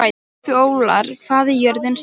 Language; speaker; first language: Icelandic; non-native, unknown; Polish